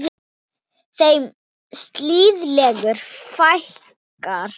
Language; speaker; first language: Icelandic; non-native, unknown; Thai